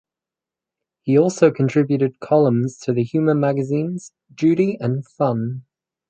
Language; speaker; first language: English; native; English